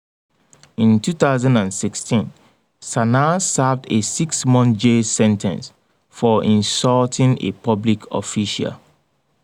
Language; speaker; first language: English; non-native, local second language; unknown